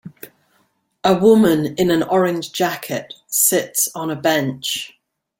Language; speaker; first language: English; native; English